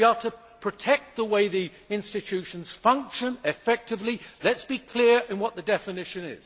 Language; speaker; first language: English; native; English